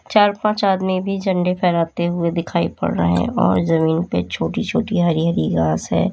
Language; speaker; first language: Hindi; native; Hindi